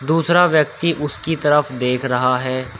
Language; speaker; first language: Hindi; native; Hindi